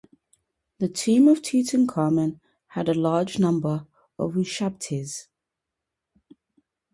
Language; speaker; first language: English; native; English